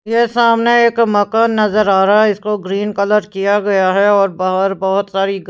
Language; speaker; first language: Hindi; non-native, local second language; Punjabi